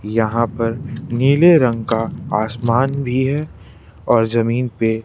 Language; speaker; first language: Hindi; native; Hindi